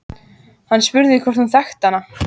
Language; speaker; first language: Icelandic; native; Icelandic